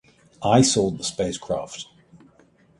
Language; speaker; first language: English; native; English